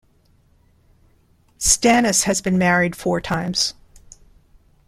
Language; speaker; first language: English; non-native, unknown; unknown